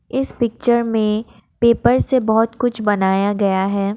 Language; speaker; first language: Hindi; non-native, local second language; Assamese